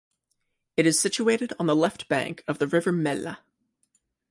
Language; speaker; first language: English; native; English